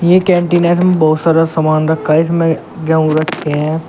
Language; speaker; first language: Hindi; native; Hindi